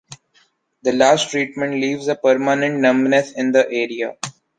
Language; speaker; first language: English; non-native, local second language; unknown